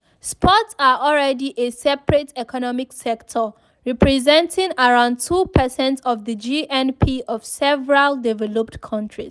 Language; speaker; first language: English; non-native, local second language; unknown